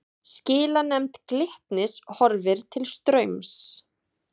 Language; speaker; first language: Icelandic; native; Icelandic